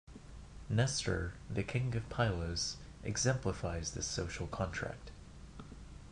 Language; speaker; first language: English; non-native, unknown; Japanese